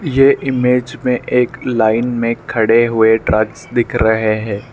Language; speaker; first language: Hindi; non-native, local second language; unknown